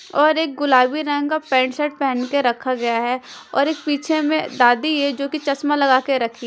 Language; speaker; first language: Hindi; non-native, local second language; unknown